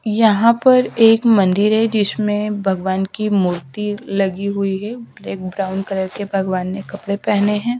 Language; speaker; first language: Hindi; native; Hindi